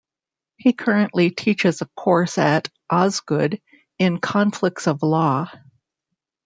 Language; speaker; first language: English; native; English